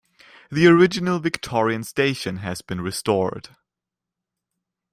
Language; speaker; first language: English; non-native, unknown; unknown